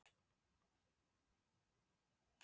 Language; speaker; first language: Icelandic; native; Icelandic